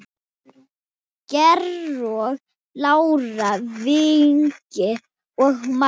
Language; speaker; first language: Icelandic; non-native, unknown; Thai